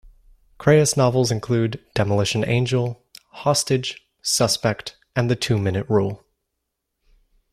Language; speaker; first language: English; native; English